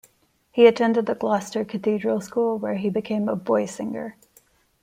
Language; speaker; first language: English; non-native, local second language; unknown